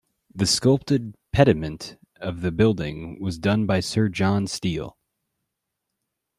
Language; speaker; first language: English; native; English